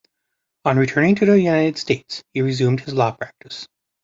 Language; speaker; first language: English; native; English